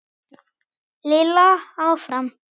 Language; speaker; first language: Icelandic; native; Icelandic